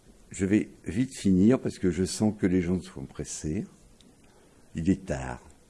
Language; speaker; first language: French; native; French